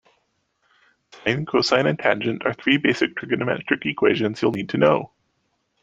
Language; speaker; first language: English; native; English